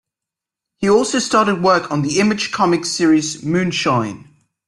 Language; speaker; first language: English; native; English